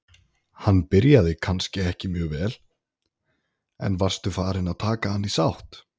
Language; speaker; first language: Icelandic; native; Icelandic